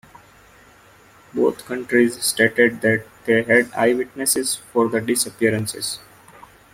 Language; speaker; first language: English; non-native, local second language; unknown